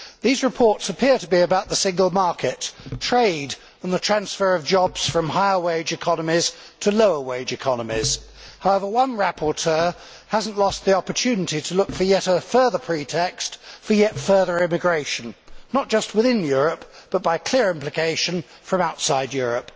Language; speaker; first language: English; native; English